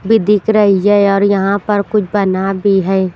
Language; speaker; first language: Hindi; non-native, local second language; Punjabi